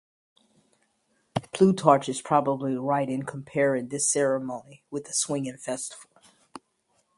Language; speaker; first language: English; native; English